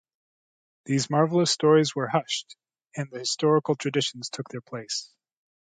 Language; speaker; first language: English; native; English